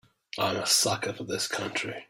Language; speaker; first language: English; native; English